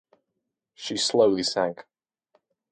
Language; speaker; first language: English; native; English